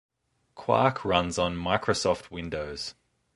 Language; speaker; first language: English; native; English